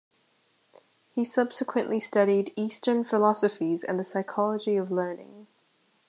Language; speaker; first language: English; native; English